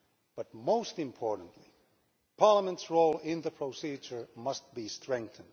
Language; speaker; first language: English; non-native, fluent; Finnish